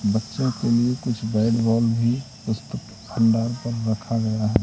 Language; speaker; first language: Hindi; native; Hindi